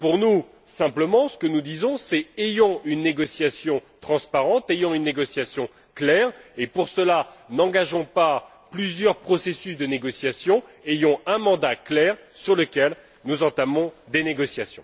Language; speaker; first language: French; native; French